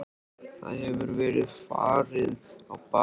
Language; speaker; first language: Icelandic; native; Icelandic